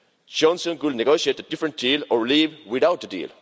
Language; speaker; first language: English; non-native, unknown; Estonian